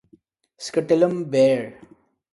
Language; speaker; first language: English; non-native, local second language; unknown